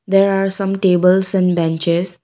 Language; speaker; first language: English; non-native, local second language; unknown